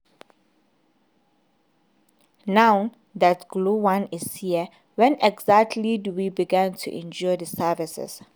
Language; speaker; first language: English; non-native, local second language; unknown